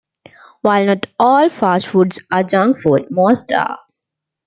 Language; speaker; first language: English; non-native, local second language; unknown